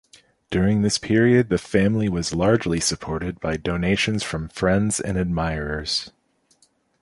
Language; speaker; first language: English; native; English